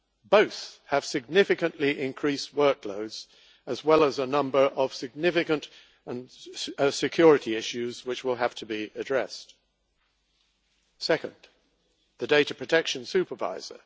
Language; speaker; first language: English; native; English